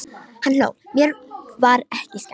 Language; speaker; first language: Icelandic; non-native, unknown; Romanian